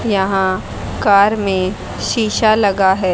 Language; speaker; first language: Hindi; native; Hindi